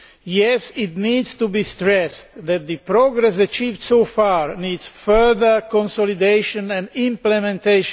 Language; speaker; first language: English; non-native, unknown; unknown